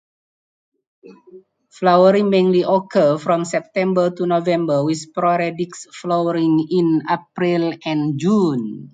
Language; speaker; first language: English; non-native, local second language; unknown